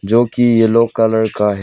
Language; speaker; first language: Hindi; early bilingual, other home language; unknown